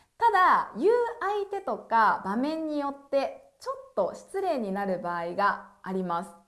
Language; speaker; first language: Japanese; native; Japanese